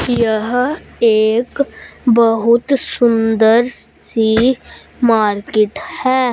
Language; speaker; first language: Hindi; non-native, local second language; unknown